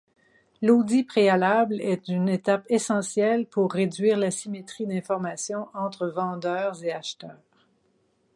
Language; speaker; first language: French; native; French